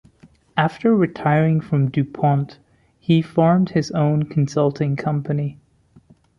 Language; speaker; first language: English; non-native, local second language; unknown